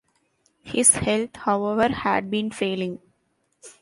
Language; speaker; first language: English; non-native, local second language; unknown